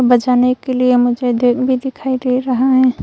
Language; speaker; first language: Hindi; non-native, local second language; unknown